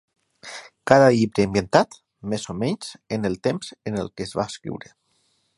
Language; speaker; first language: Catalan; non-native, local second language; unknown